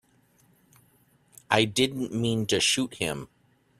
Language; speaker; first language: English; native; English